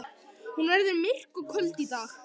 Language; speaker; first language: Icelandic; native; Icelandic